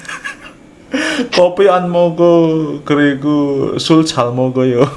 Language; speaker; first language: Korean; non-native, learner; Indonesian